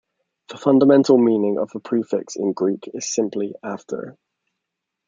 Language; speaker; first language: English; native; English